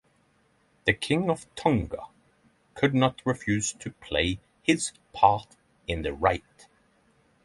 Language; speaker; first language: English; non-native, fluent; Norwegian